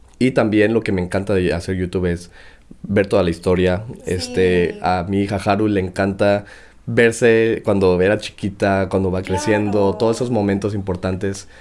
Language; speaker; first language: Spanish; native; Spanish